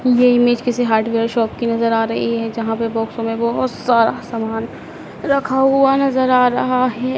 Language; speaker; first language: Hindi; native; Hindi